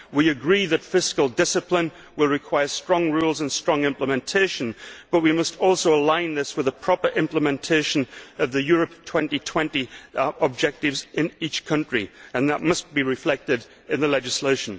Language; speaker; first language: English; native; English